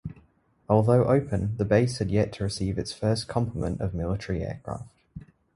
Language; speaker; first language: English; native; English